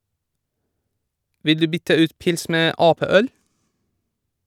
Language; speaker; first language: Norwegian; non-native, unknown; Persian